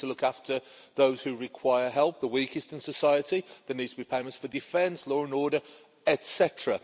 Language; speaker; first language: English; native; English